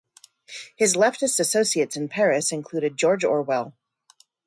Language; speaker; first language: English; native; English